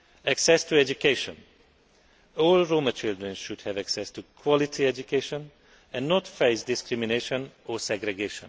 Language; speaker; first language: English; non-native, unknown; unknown